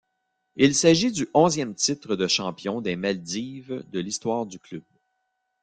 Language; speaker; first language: French; native; French